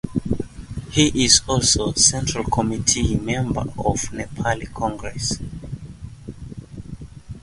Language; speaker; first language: English; native; English